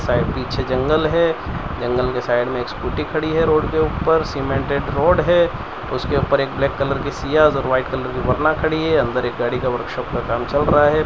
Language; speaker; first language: Hindi; non-native, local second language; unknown